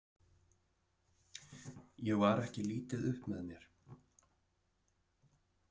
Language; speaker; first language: Icelandic; native; Icelandic